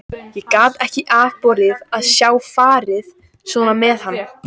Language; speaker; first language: Icelandic; native; Icelandic